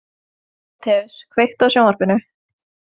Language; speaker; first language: Icelandic; non-native, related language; Norwegian